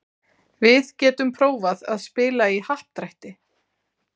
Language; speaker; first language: Icelandic; native; Icelandic